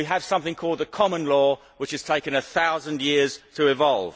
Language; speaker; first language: English; native; English